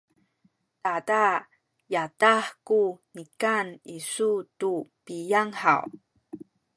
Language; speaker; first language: Sakizaya; native; Sakizaya